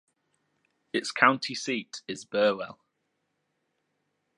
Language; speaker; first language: English; native; English